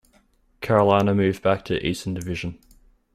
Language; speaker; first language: English; native; English